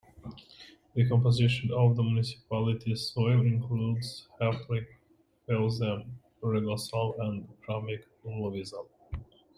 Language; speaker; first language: English; native; English